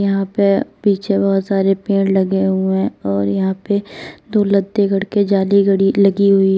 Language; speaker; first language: Hindi; native; Hindi